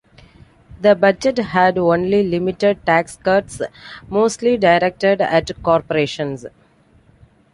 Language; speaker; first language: English; non-native, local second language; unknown